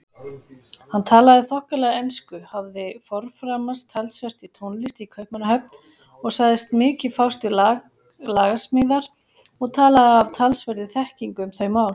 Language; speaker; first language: Icelandic; native; Icelandic